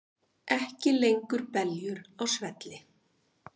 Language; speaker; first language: Icelandic; native; Icelandic